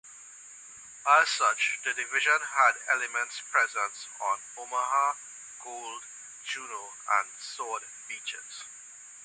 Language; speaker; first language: English; native; English